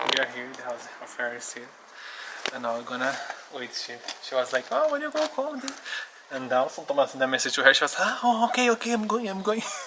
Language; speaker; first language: English; non-native, learner; Portuguese